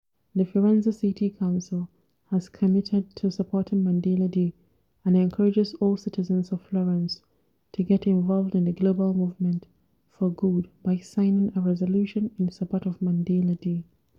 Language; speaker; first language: English; non-native, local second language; Hausa